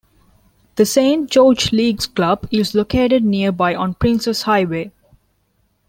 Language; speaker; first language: English; non-native, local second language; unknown